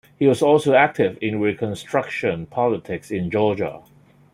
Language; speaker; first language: English; non-native, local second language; Cantonese